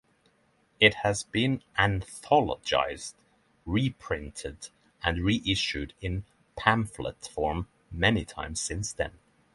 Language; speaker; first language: English; non-native, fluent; Norwegian